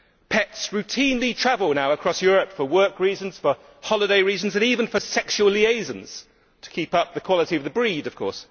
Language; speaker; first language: English; native; English